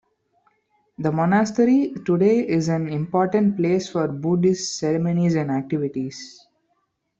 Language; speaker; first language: English; non-native, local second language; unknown